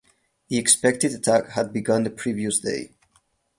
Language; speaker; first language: English; non-native, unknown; Catalan